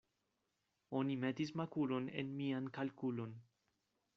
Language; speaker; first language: Esperanto; non-native, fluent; Spanish